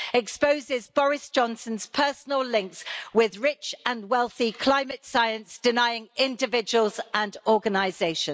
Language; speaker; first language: English; native; English